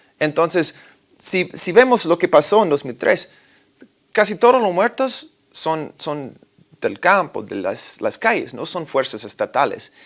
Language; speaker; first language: Spanish; non-native, fluent; English